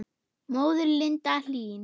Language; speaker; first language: Icelandic; non-native, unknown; German